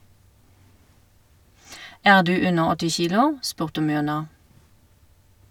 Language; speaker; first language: Norwegian; non-native, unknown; German